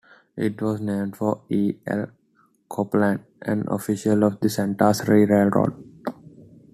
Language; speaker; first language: English; non-native, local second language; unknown